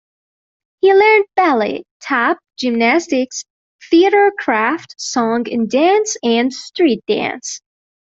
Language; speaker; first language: English; non-native, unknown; Persian